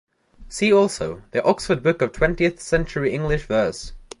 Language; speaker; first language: English; native; English